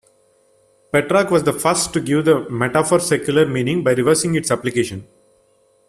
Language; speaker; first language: English; non-native, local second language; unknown